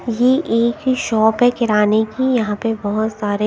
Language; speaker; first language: Hindi; non-native, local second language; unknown